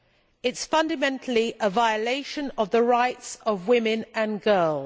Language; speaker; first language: English; native; English